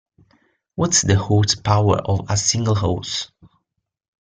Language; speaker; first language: English; non-native, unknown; Italian